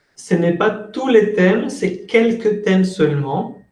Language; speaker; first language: French; non-native, fluent; Spanish